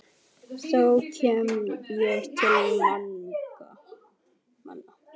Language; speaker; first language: Icelandic; native; Icelandic